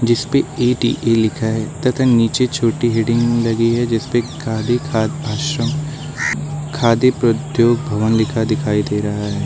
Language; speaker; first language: Hindi; native; Hindi